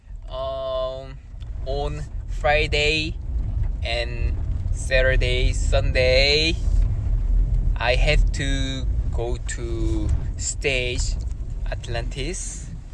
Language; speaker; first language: English; non-native, learner; Korean